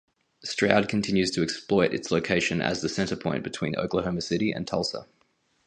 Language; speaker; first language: English; native; English